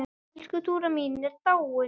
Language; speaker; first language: Icelandic; native; Icelandic